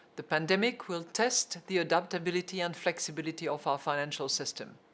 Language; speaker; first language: English; non-native, fluent; French